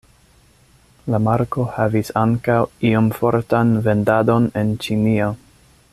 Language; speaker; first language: Esperanto; non-native, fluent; English